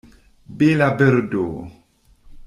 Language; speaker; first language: Esperanto; non-native, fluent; German